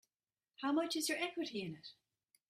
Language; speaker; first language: English; native; English